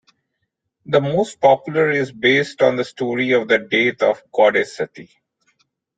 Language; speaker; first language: English; non-native, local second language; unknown